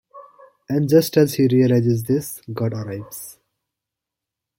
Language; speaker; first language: English; native; English